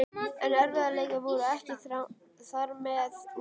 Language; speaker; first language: Icelandic; native; Icelandic